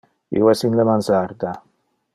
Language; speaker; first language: Interlingua; non-native, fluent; Dutch